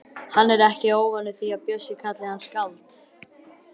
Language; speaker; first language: Icelandic; native; Icelandic